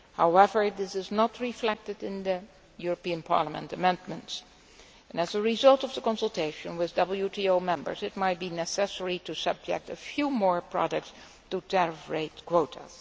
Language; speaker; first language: English; non-native, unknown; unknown